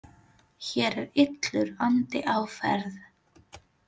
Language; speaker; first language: Icelandic; non-native, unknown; Filipino